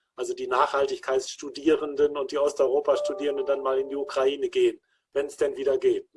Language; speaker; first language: German; native; German